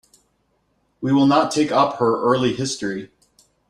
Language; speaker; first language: English; native; English